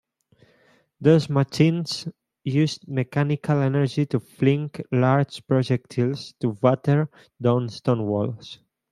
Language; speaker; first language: English; non-native, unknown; Spanish